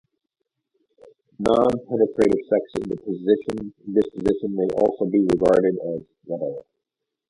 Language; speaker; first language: English; native; English